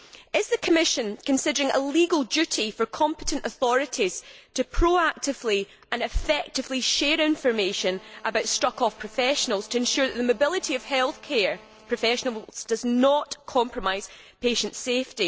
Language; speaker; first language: English; native; English